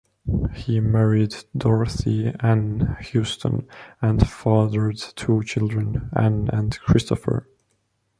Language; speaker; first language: English; non-native, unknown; Estonian